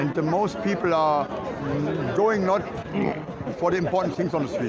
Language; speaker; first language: English; non-native, learner; German